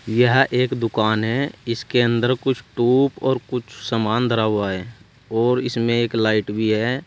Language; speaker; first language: Hindi; native; Hindi